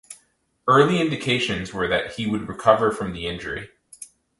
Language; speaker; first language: English; native; English